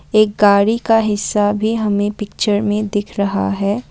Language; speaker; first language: Hindi; non-native, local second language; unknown